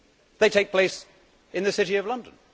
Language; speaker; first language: English; native; English